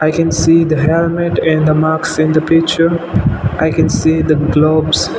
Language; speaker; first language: English; non-native, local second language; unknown